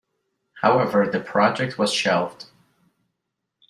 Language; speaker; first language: English; non-native, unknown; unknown